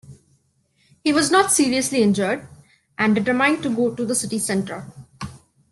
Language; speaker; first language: English; non-native, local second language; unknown